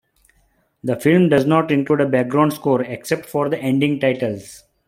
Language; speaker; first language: English; non-native, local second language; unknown